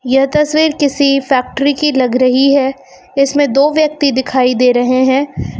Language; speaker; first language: Hindi; native; Hindi